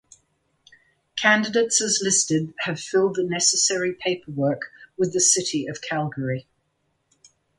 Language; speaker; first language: English; native; English